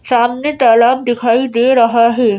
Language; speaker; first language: Hindi; native; Hindi